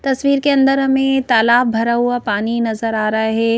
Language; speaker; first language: Hindi; native; Hindi